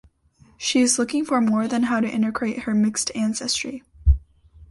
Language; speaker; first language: English; native; English